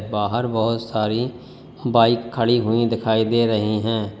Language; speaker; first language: Hindi; native; Hindi